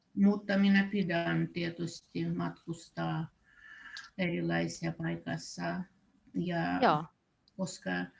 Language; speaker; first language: Finnish; non-native, learner; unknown